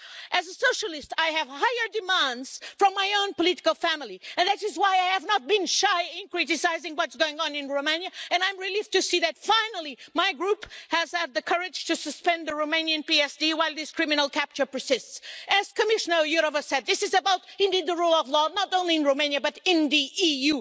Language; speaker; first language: English; non-native, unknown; Portuguese